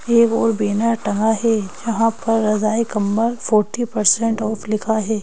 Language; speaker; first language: Hindi; native; Hindi